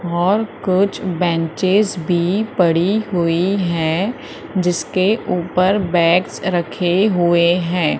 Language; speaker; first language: Hindi; native; Hindi